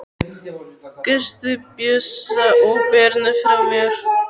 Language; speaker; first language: Icelandic; native; Icelandic